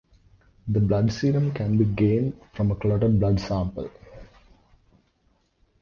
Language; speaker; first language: English; non-native, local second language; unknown